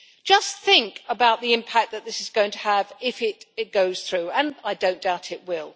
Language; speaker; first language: English; native; English